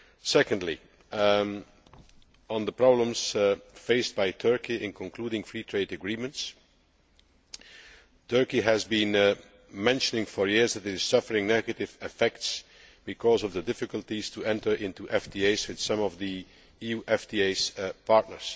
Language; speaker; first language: English; non-native, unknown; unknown